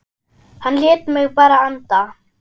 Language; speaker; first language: Icelandic; non-native, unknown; German